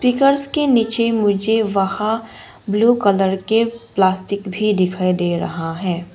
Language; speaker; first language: Hindi; non-native, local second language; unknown